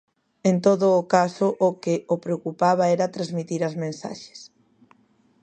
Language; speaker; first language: Galician; native; Galician